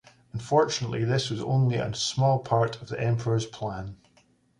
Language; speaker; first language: English; native; English